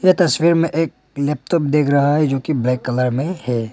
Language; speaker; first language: Hindi; non-native, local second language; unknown